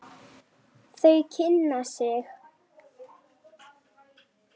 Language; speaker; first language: Icelandic; non-native, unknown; Lithuanian